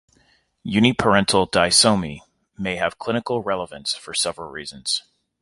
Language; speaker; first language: English; native; English